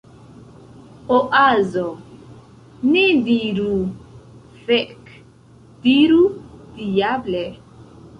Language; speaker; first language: Esperanto; non-native, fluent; Central Kurdish